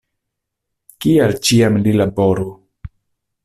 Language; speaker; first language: Esperanto; non-native, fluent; Italian